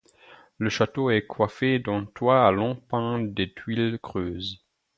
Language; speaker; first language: French; non-native, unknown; German